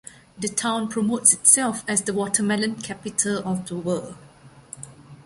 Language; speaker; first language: English; non-native, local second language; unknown